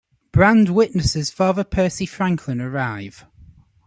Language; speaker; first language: English; native; English